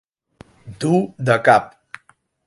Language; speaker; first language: Catalan; native; Catalan